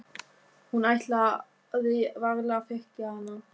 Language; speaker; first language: Icelandic; non-native, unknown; German